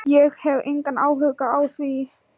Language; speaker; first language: Icelandic; non-native, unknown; Thai